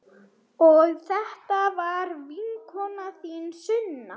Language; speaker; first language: Icelandic; non-native, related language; Swedish